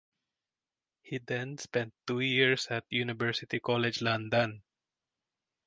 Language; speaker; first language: English; non-native, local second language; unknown